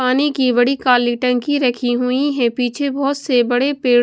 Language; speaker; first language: Hindi; non-native, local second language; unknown